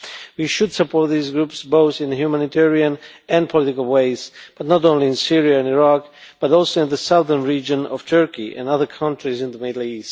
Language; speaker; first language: English; non-native, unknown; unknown